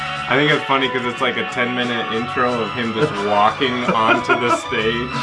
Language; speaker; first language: English; native; English